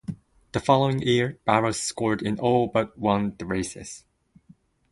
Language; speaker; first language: English; non-native, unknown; Japanese